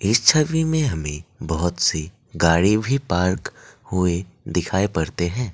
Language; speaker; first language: Hindi; non-native, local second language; Assamese